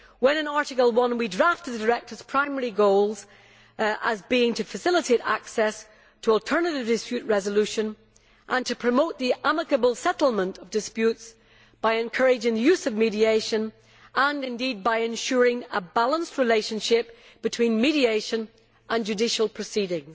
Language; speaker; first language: English; native; English